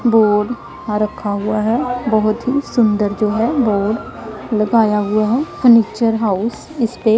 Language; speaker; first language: Hindi; non-native, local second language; Punjabi